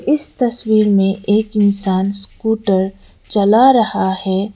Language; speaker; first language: Hindi; non-native, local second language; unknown